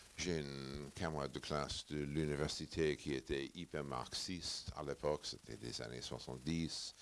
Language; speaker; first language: French; non-native, fluent; English